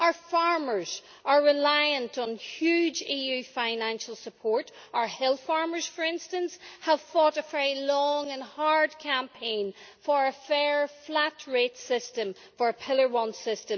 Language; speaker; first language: English; native; English